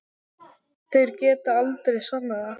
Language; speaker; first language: Icelandic; non-native, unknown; English